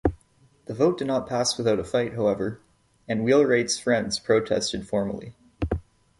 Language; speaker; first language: English; native; English